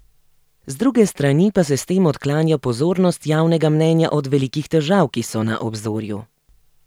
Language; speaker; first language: Slovenian; native; Slovenian